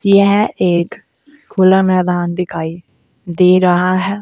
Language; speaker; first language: Hindi; native; Hindi